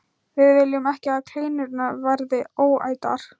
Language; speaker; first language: Icelandic; non-native, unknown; Thai